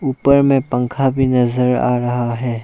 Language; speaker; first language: Hindi; non-native, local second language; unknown